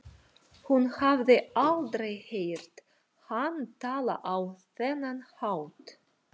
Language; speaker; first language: Icelandic; non-native, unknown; Russian